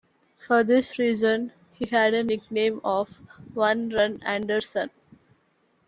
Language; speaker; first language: English; non-native, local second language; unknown